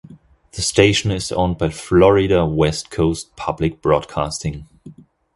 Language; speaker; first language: English; non-native, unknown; German